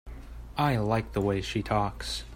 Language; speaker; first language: English; native; English